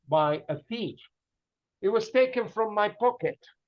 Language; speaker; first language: English; non-native, fluent; Spanish